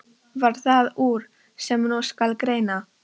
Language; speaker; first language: Icelandic; non-native, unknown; Polish